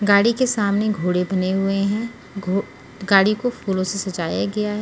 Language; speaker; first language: Hindi; non-native, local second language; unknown